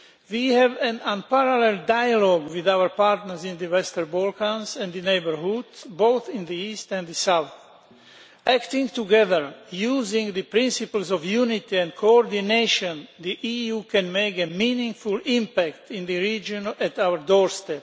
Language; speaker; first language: English; non-native, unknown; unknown